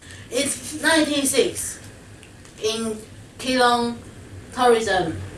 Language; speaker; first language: English; non-native, learner; Chinese